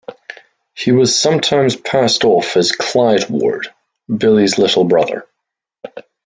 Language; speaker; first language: English; native; English